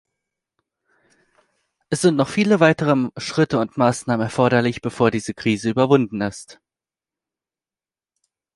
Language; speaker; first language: German; native; German